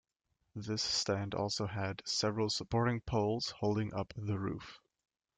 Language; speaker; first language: English; native; English